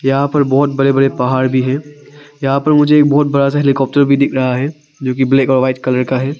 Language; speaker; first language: Hindi; non-native, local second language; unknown